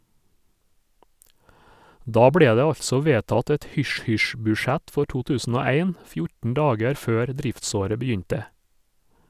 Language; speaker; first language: Norwegian; native; Norwegian